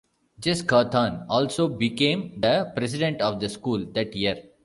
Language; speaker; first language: English; non-native, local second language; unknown